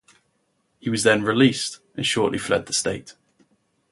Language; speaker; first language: English; native; English